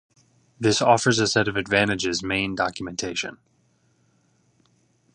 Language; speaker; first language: English; native; English